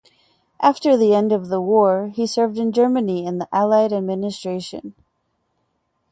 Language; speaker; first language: English; native; English